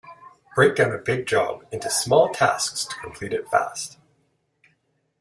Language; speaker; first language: English; native; English